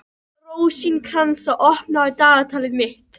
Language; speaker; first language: Icelandic; native; Icelandic